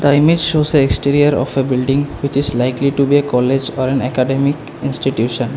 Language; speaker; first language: English; non-native, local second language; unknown